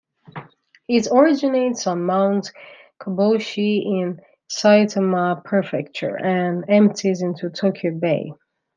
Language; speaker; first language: English; non-native, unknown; Persian